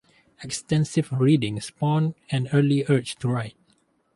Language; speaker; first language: English; non-native, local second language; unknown